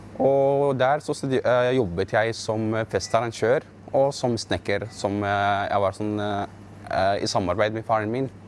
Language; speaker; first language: Norwegian; non-native, learner; Arabic